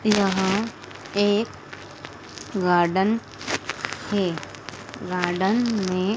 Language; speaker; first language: Hindi; native; Hindi